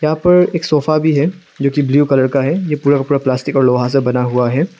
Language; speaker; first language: Hindi; non-native, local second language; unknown